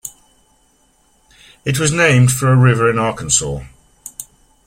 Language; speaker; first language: English; native; English